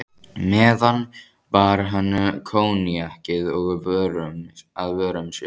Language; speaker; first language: Icelandic; native; Icelandic